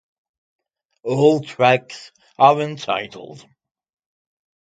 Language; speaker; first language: English; native; English